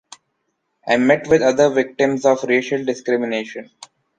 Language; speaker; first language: English; non-native, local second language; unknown